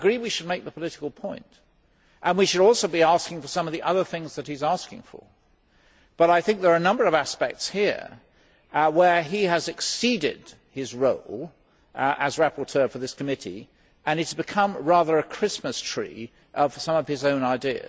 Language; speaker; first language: English; native; English